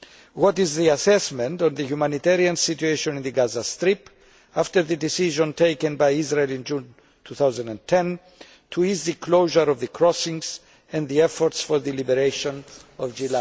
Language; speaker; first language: English; non-native, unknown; Greek